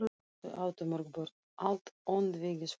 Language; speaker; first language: Icelandic; non-native, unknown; Russian